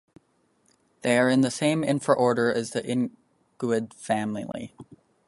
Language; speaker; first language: English; native; English